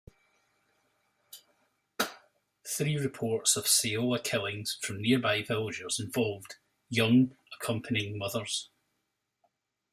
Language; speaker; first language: English; native; English